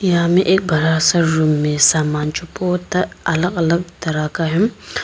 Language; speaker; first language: Hindi; non-native, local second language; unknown